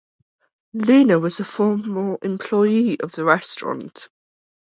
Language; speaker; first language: English; native; English